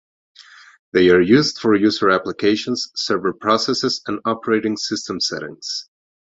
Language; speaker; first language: English; non-native, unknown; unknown